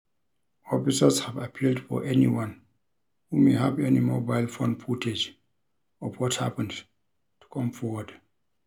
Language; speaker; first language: English; non-native, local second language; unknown